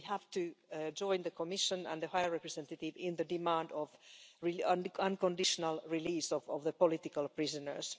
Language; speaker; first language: English; non-native, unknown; Finnish